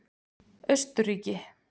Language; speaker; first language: Icelandic; native; Icelandic